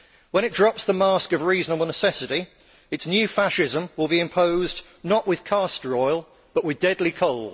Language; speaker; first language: English; native; English